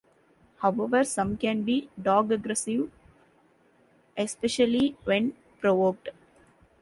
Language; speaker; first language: English; non-native, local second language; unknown